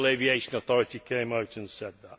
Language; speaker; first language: English; native; English